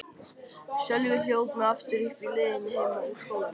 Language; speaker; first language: Icelandic; native; Icelandic